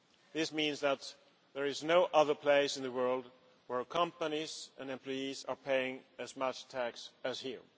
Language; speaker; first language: English; non-native, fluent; Swedish